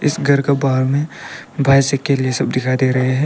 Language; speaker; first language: Hindi; early bilingual, other home language; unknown